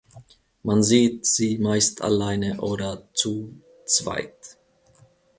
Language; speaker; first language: German; non-native, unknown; Finnish